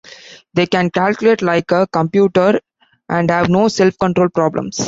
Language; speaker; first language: English; non-native, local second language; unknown